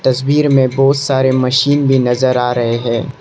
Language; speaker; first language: Hindi; non-native, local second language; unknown